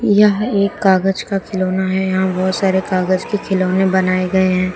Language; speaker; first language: Hindi; native; Hindi